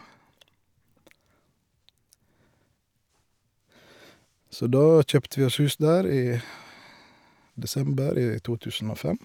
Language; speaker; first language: Norwegian; native; Norwegian